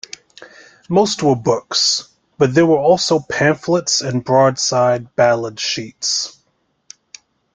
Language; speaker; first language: English; native; English